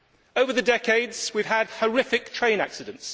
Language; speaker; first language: English; native; English